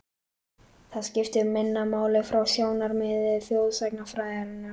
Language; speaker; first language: Icelandic; native; Icelandic